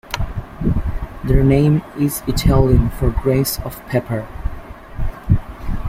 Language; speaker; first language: English; native; English